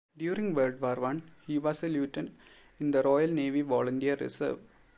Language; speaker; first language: English; non-native, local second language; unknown